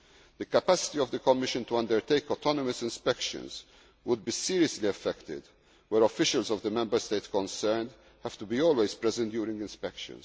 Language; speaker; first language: English; non-native, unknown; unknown